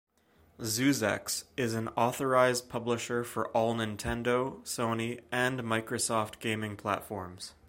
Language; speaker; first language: English; native; English